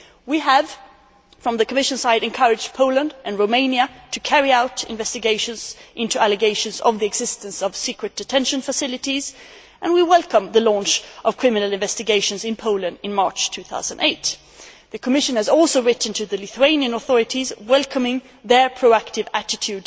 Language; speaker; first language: English; non-native, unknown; Swedish